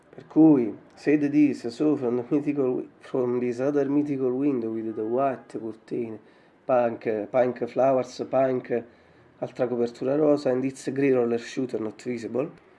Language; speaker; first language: English; non-native, fluent; Italian